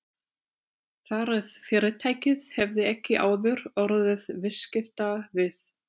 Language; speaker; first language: Icelandic; non-native, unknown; German